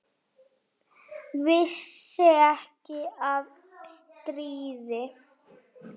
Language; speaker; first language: Icelandic; native; Icelandic